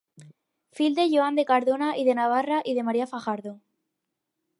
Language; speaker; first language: Catalan; non-native, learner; Spanish